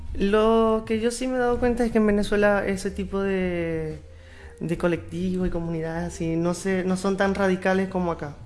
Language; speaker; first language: Spanish; native; Spanish